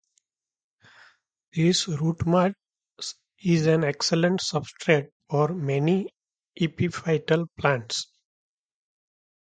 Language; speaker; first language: English; non-native, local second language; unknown